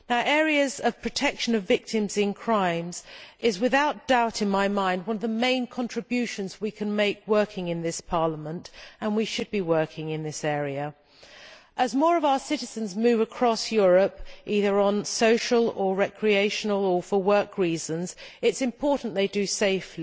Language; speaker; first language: English; native; English